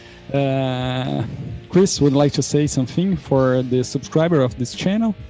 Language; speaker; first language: English; non-native, fluent; Portuguese